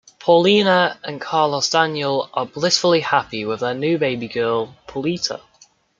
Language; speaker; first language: English; native; English